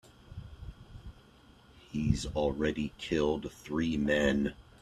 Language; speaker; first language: English; native; English